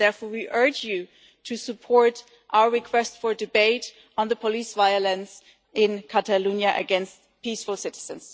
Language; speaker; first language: English; non-native, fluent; German